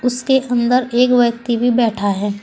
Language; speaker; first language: Hindi; native; Hindi